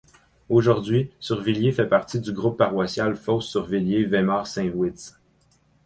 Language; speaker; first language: French; native; French